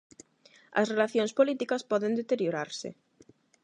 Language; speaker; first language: Galician; non-native, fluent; Spanish